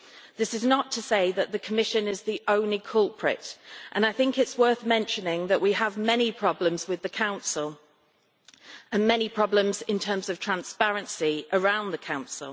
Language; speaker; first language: English; native; English